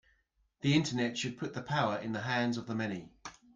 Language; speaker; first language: English; native; English